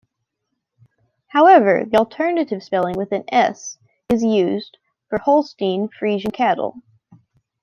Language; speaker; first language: English; native; English